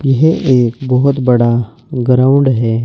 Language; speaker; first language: Hindi; native; Hindi